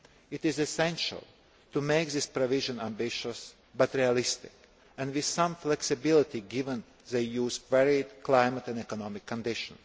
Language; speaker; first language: English; non-native, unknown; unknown